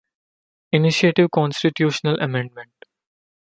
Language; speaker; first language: English; non-native, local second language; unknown